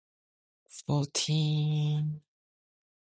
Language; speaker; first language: English; non-native, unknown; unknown